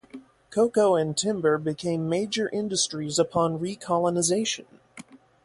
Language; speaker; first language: English; native; English